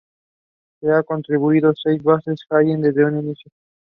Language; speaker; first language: English; non-native, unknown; Spanish